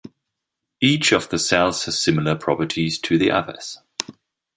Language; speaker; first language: English; non-native, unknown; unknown